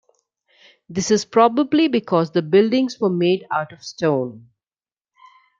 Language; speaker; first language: English; non-native, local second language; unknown